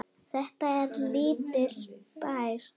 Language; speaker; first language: Icelandic; non-native, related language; Danish